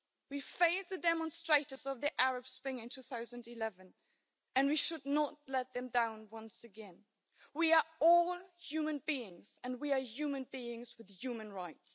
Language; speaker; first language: English; non-native, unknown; German